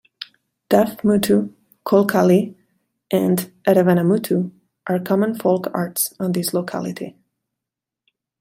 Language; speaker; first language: English; non-native, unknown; Catalan